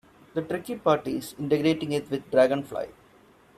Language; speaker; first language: English; non-native, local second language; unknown